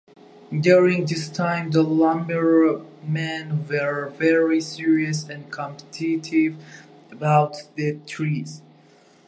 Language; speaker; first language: English; native; English